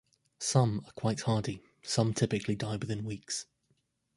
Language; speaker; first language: English; native; English